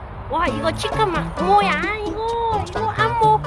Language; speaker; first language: Korean; non-native, learner; English